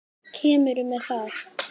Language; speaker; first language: Icelandic; native; Icelandic